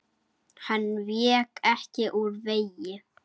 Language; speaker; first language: Icelandic; native; Icelandic